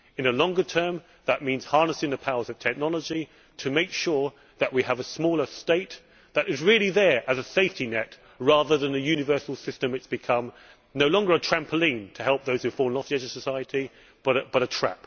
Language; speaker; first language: English; native; English